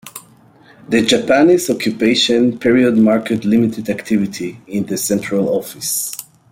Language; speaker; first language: English; native; English